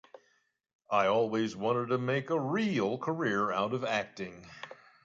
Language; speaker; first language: English; native; English